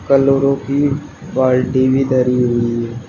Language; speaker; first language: Hindi; native; Hindi